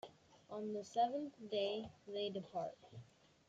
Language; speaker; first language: English; native; English